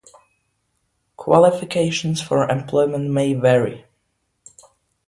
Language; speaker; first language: English; non-native, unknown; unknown